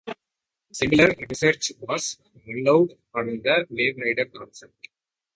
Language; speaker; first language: English; native; English